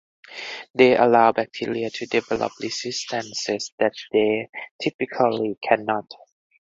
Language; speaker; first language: English; non-native, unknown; Thai